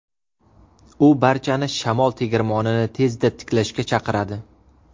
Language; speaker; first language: Uzbek; native; Uzbek